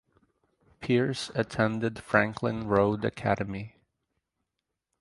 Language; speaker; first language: English; native; English